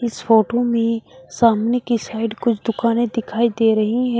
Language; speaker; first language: Hindi; native; Hindi